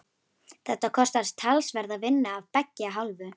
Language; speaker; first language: Icelandic; native; Icelandic